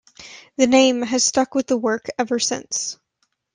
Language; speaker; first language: English; native; English